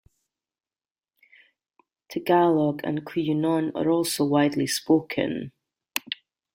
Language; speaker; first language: English; native; English